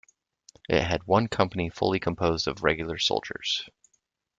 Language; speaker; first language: English; native; English